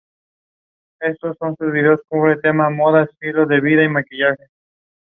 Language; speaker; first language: English; non-native, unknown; Spanish